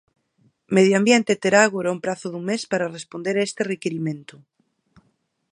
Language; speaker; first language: Galician; native; Galician